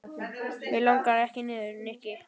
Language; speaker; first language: Icelandic; native; Icelandic